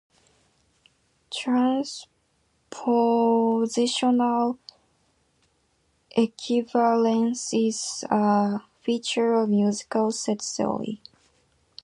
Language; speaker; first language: English; non-native, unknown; Japanese